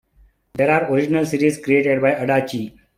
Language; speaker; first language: English; non-native, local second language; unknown